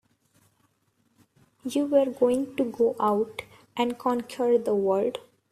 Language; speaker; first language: English; non-native, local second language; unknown